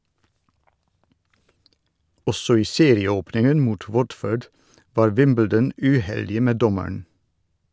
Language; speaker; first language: Norwegian; non-native, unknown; Dutch